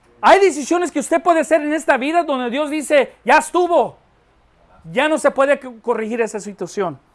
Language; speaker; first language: Spanish; non-native, fluent; English